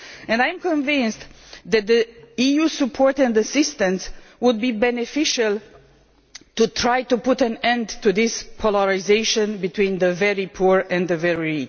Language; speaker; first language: English; non-native, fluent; Romanian